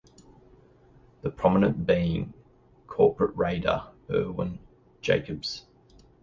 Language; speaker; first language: English; native; English